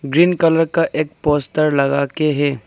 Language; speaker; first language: Hindi; non-native, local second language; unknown